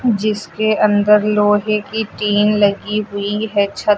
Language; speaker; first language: Hindi; native; Hindi